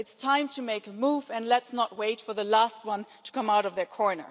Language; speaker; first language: English; non-native, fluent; German